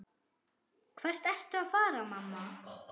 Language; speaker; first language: Icelandic; non-native, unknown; German